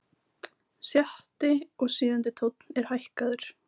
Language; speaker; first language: Icelandic; native; Icelandic